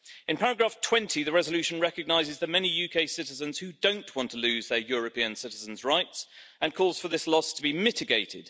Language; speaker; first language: English; native; English